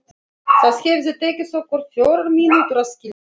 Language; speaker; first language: Icelandic; non-native, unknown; Russian